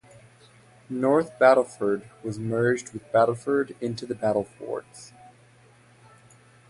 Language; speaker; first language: English; native; English